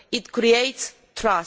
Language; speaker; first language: English; non-native, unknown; Romanian